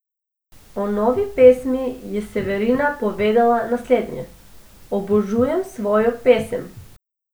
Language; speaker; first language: Slovenian; non-native, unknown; Macedonian